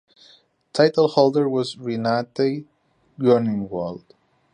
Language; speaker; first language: English; non-native, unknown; Catalan